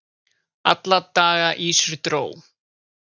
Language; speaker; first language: Icelandic; native; Icelandic